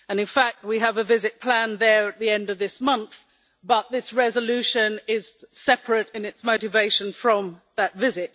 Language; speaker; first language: English; native; English